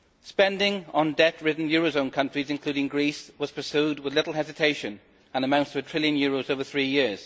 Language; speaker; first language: English; native; English